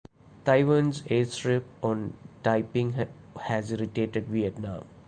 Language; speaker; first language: English; non-native, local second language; Malayalam